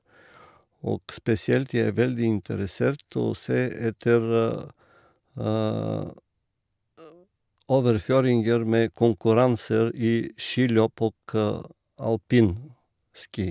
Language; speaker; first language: Norwegian; non-native, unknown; Bulgarian